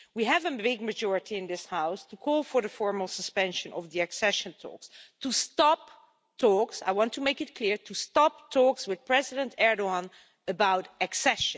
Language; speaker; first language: English; non-native, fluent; Dutch